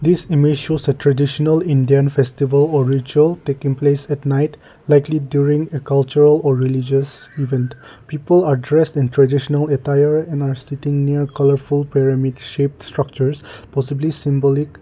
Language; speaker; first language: English; non-native, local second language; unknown